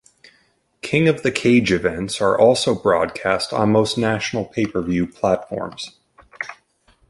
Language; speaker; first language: English; native; English